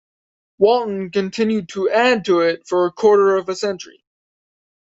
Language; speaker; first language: English; native; English